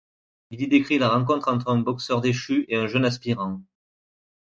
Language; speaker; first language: French; native; French